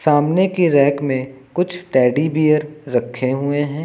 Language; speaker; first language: Hindi; native; Hindi